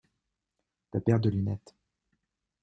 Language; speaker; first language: French; native; French